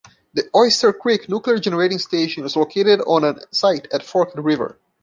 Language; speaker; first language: English; non-native, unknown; Portuguese